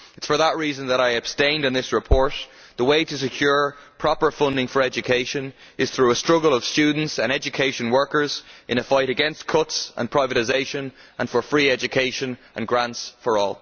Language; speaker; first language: English; native; English